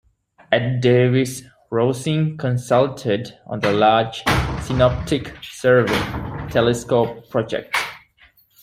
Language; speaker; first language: English; native; English